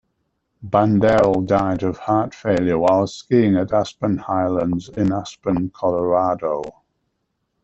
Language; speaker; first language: English; native; English